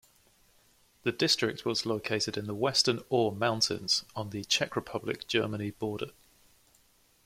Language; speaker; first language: English; native; English